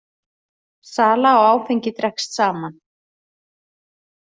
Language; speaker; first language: Icelandic; native; Icelandic